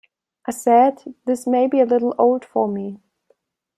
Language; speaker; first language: English; non-native, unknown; German